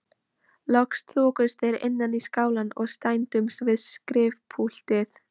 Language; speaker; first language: Icelandic; non-native, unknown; Polish